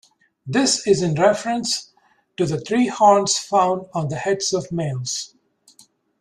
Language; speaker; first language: English; native; English